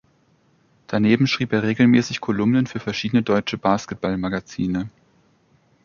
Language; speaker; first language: German; native; German